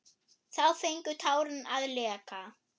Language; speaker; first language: Icelandic; non-native, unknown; German